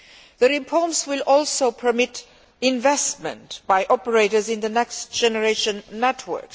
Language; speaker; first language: English; non-native, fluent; Luxembourgish